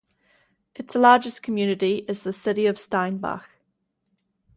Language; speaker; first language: English; native; English